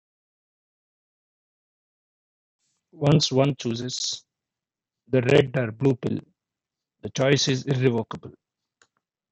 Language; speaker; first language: English; non-native, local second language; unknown